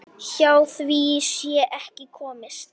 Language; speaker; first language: Icelandic; native; Icelandic